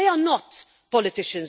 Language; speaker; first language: English; non-native, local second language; Maltese